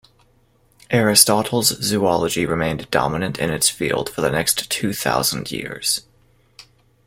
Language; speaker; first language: English; native; English